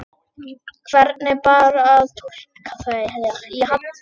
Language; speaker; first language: Icelandic; native; Icelandic